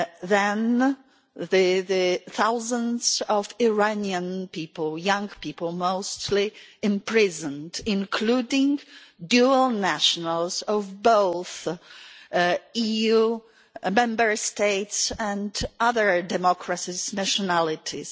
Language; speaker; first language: English; non-native, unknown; Polish